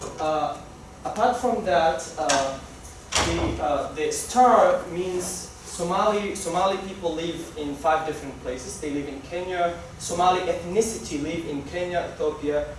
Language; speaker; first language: English; non-native, local second language; Somali